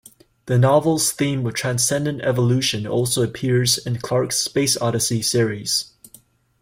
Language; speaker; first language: English; native; English